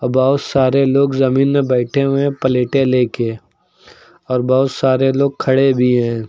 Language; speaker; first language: Hindi; native; Hindi